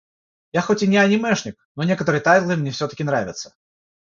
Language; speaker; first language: Russian; non-native, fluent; Georgian